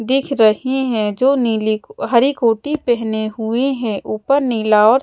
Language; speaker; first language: Hindi; native; Hindi